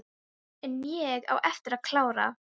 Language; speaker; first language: Icelandic; non-native, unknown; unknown